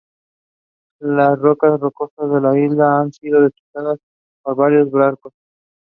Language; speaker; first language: English; non-native, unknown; Spanish